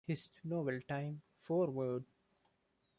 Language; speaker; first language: English; non-native, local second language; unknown